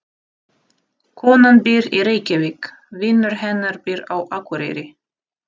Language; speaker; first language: Icelandic; non-native, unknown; Russian